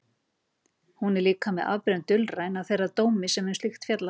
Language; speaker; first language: Icelandic; native; Icelandic